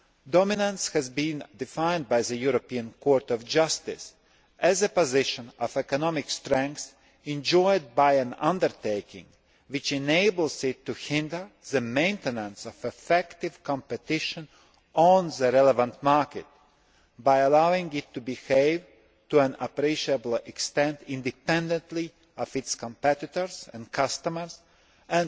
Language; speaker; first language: English; non-native, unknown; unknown